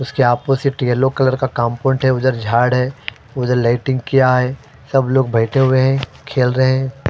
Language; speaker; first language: Hindi; non-native, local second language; Punjabi